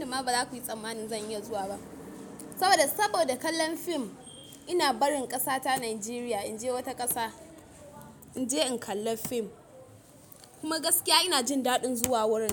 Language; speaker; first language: Hausa; non-native, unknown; Yoruba